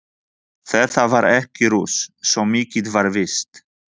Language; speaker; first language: Icelandic; non-native, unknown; Polish